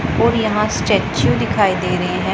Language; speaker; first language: Hindi; non-native, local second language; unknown